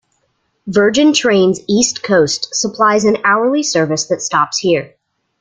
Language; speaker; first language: English; native; English